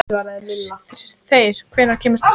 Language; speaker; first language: Icelandic; native; Icelandic